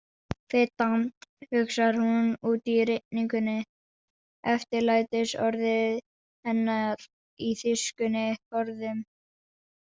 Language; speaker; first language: Icelandic; non-native, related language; Danish